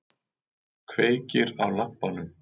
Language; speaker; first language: Icelandic; native; Icelandic